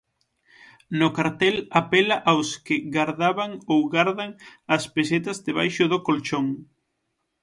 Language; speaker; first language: Galician; native; Galician